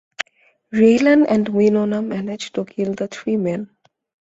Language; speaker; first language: English; non-native, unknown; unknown